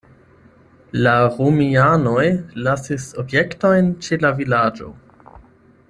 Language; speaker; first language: Esperanto; non-native, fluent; German